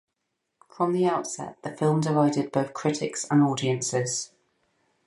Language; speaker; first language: English; native; English